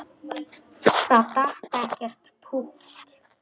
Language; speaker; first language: Icelandic; non-native, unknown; Polish